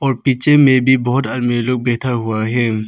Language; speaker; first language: Hindi; non-native, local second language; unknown